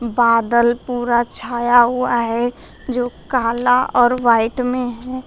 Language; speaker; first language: Hindi; native; Hindi